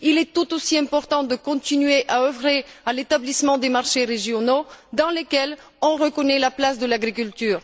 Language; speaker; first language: French; non-native, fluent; Bulgarian